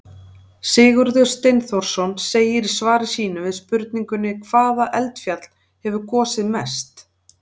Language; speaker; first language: Icelandic; native; Icelandic